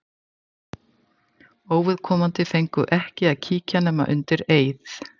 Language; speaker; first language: Icelandic; native; Icelandic